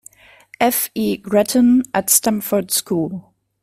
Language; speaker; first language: English; non-native, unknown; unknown